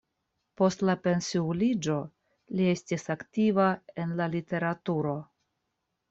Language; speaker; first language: Esperanto; non-native, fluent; Russian